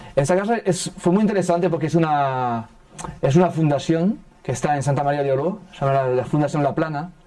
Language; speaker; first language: Spanish; early bilingual, heritage; French